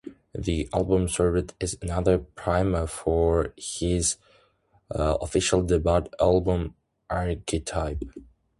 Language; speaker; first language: English; non-native, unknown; Uzbek